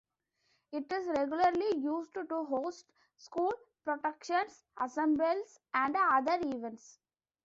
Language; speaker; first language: English; non-native, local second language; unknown